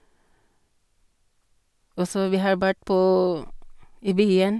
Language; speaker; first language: Norwegian; non-native, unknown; Cebuano